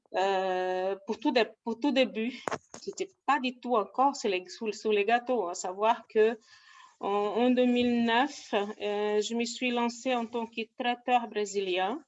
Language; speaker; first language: French; non-native, fluent; Portuguese